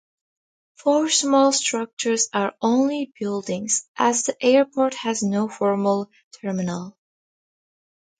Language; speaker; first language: English; native; English